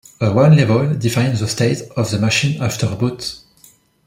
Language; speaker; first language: English; non-native, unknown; French